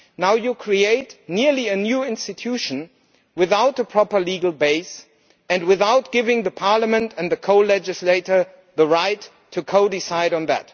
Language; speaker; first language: English; non-native, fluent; German